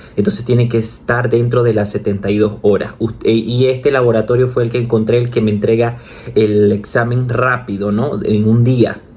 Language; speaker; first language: Spanish; native; Spanish